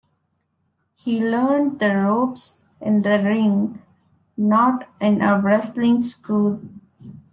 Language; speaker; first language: English; non-native, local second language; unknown